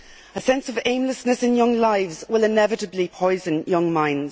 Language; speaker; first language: English; native; English